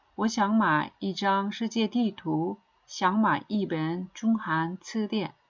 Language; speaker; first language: Chinese; non-native, fluent; Korean